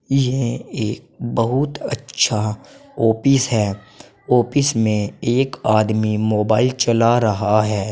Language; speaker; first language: Hindi; native; Hindi